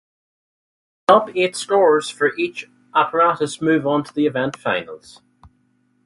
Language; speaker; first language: English; native; English